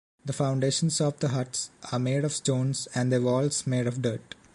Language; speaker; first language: English; non-native, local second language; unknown